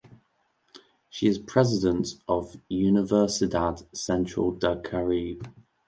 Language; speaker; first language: English; native; English